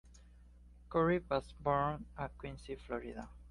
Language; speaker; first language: English; non-native, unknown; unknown